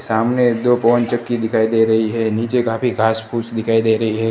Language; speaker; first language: Hindi; non-native, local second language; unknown